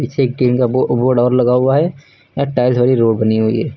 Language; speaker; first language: Hindi; native; Hindi